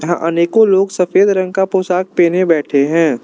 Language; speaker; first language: Hindi; non-native, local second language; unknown